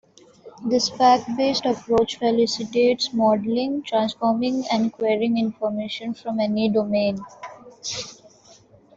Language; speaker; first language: English; non-native, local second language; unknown